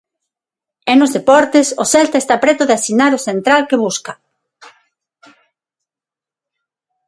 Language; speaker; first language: Galician; non-native, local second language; Spanish